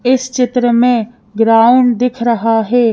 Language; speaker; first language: Hindi; native; Hindi